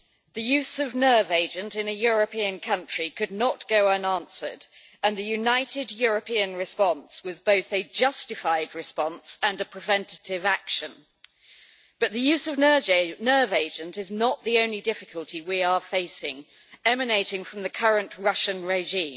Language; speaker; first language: English; native; English